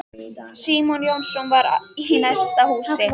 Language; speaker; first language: Icelandic; native; Icelandic